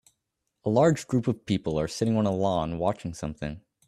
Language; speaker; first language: English; native; English